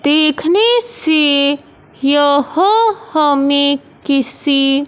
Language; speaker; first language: Hindi; non-native, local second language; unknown